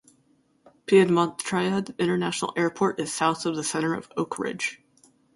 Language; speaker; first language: English; native; English